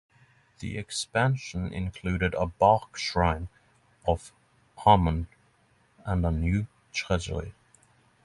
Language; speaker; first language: English; non-native, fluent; Norwegian